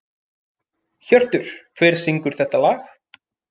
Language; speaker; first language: Icelandic; native; Icelandic